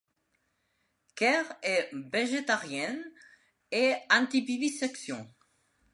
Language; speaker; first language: French; non-native, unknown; Spanish